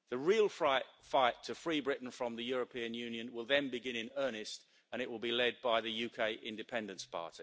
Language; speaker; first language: English; native; English